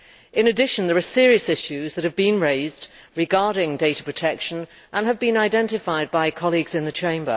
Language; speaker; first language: English; native; English